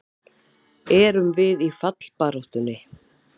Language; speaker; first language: Icelandic; native; Icelandic